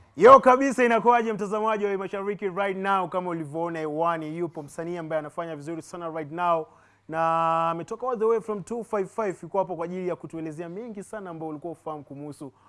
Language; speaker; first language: Swahili; native; Swahili